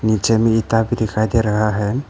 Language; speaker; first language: Hindi; non-native, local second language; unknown